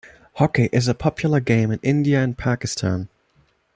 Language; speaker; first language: English; non-native, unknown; German